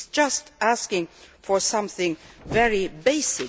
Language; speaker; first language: English; non-native, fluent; Luxembourgish